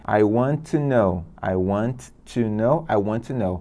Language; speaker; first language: English; non-native, fluent; Portuguese